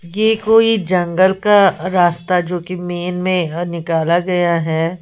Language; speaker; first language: Hindi; native; Hindi